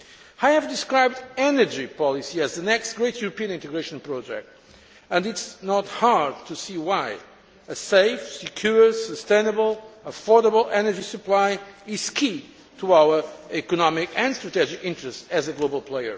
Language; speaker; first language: English; non-native, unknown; Portuguese